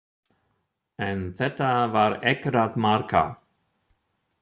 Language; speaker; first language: Icelandic; non-native, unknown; German